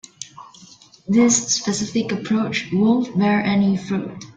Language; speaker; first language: English; non-native, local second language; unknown